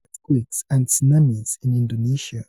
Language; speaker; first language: English; non-native, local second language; Yoruba